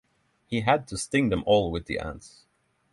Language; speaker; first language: English; non-native, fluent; Norwegian